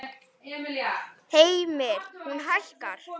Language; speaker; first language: Icelandic; native; Icelandic